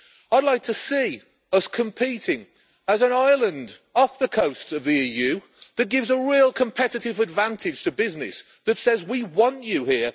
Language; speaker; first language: English; native; English